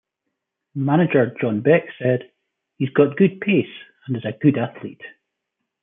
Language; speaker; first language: English; native; English